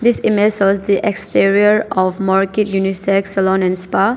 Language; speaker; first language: English; non-native, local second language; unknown